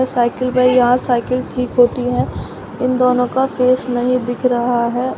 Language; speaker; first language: Hindi; native; Hindi